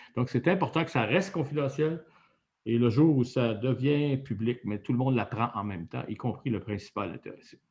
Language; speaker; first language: French; native; French